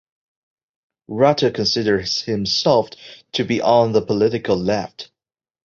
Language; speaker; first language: English; non-native, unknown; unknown